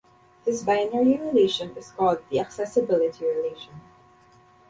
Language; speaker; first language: English; non-native, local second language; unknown